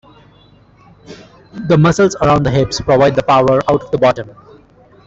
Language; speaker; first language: English; non-native, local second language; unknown